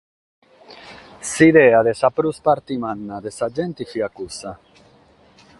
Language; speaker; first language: Sardinian; non-native, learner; Catalan